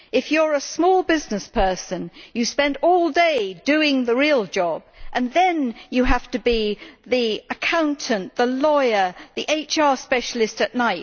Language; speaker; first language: English; native; English